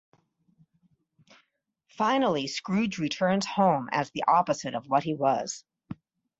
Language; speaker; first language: English; native; English